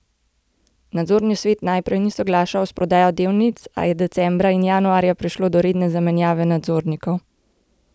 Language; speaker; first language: Slovenian; native; Slovenian